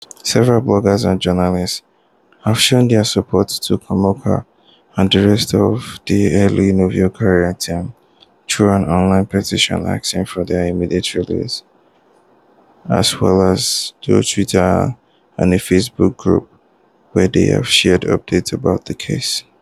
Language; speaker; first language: English; non-native, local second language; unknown